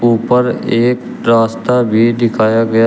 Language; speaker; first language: Hindi; native; Hindi